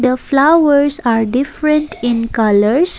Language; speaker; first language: English; non-native, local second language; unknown